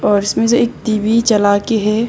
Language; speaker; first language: Hindi; non-native, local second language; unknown